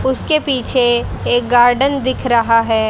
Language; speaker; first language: Hindi; native; Hindi